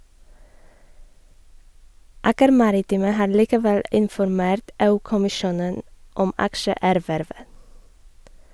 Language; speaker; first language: Norwegian; non-native, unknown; Polish